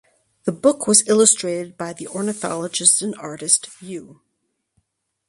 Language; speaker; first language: English; native; English